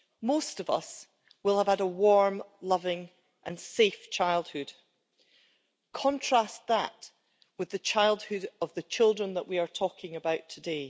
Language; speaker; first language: English; native; English